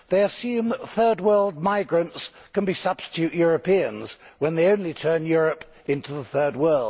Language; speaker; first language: English; native; English